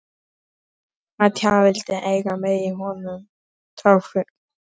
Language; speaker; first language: Icelandic; non-native, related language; Norwegian